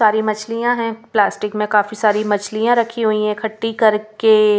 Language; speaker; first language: Hindi; non-native, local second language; Punjabi